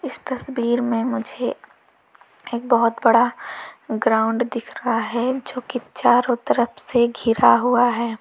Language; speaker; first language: Hindi; native; Hindi